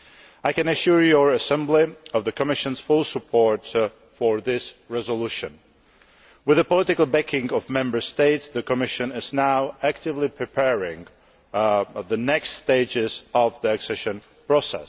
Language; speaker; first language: English; non-native, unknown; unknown